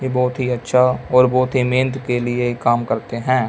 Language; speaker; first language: Hindi; non-native, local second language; Punjabi